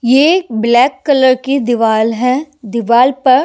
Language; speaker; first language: Hindi; native; Hindi